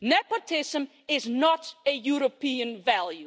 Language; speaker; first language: English; non-native, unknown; Dutch